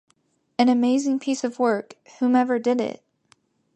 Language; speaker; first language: English; native; English